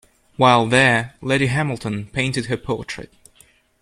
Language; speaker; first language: English; native; English